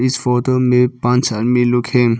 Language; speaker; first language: Hindi; non-native, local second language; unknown